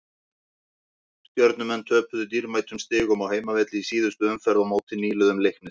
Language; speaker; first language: Icelandic; native; Icelandic